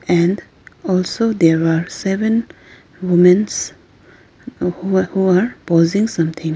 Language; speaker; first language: English; non-native, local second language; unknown